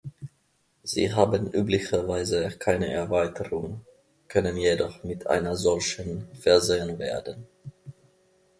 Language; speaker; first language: German; non-native, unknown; Finnish